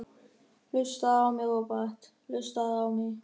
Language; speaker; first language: Icelandic; non-native, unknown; German